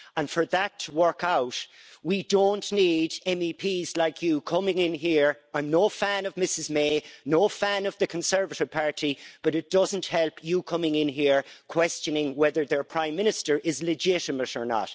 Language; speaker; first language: English; native; English